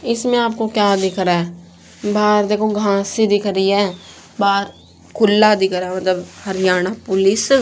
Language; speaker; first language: Hindi; native; Hindi